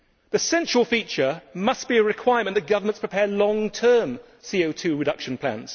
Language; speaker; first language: English; native; English